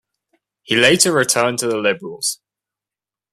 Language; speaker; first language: English; native; English